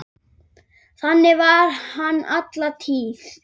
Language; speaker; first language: Icelandic; native; Icelandic